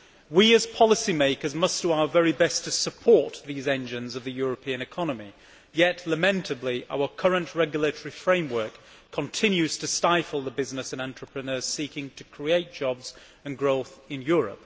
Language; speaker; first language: English; native; English